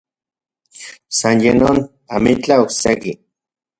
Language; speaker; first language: Central Puebla Nahuatl; non-native, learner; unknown